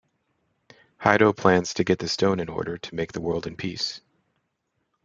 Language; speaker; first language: English; native; English